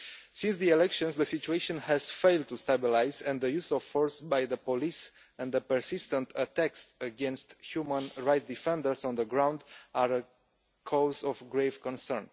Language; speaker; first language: English; non-native, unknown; Romanian